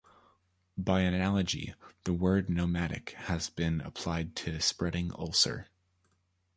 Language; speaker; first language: English; native; English